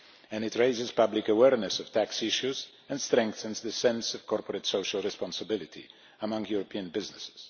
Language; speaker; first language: English; non-native, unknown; Polish